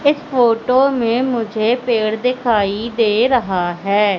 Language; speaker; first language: Hindi; native; Hindi